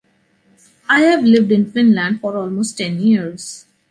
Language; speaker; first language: English; non-native, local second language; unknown